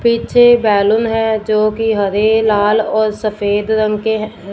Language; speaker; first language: Hindi; non-native, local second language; Punjabi